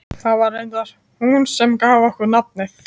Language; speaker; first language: Icelandic; native; Icelandic